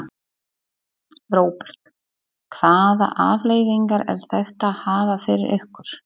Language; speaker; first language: Icelandic; non-native, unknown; Polish